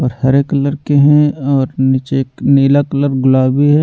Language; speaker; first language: Hindi; native; Hindi